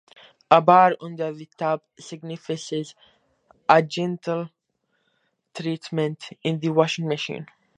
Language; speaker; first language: English; native; English